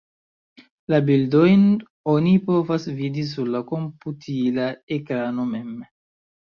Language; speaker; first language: Esperanto; non-native, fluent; Chinese